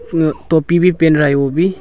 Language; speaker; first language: Hindi; non-native, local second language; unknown